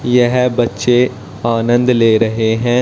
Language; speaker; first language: Hindi; native; Hindi